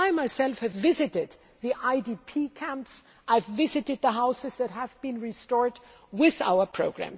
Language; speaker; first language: English; non-native, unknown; German